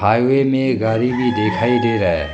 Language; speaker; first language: Hindi; non-native, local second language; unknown